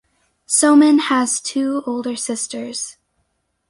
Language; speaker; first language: English; native; English